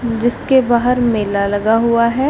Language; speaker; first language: Hindi; non-native, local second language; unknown